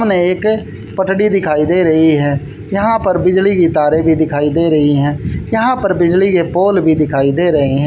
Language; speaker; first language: Hindi; native; Hindi